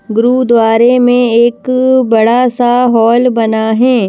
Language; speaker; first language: Hindi; native; Hindi